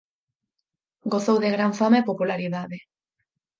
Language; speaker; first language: Galician; native; Galician